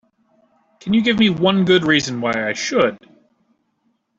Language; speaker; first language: English; native; English